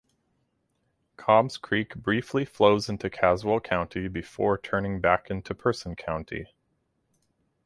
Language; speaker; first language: English; native; English